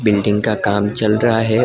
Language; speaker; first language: Hindi; non-native, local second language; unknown